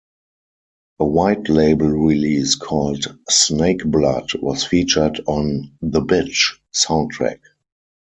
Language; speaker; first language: English; non-native, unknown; German